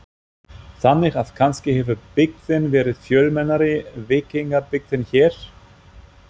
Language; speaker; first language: Icelandic; non-native, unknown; German